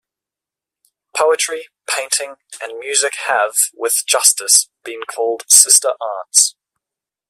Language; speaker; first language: English; native; English